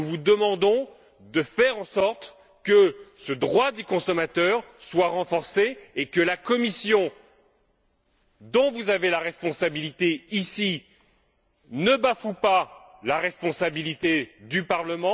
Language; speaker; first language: French; native; French